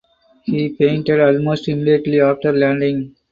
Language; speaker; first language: English; non-native, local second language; Tamil